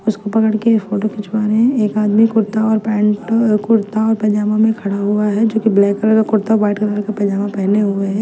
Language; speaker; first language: Hindi; non-native, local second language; Punjabi